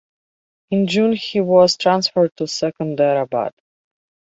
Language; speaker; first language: English; native; English